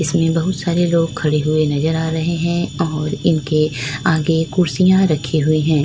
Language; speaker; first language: Hindi; native; Hindi